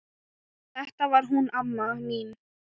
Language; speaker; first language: Icelandic; non-native, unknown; Thai